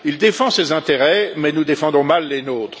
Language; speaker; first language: French; native; French